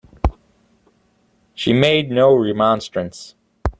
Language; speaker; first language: English; native; English